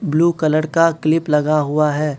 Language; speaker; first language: Hindi; non-native, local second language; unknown